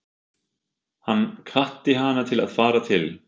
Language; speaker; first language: Icelandic; non-native, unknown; German